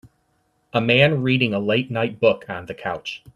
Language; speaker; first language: English; native; English